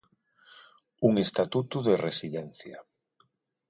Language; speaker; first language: Galician; non-native, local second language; Spanish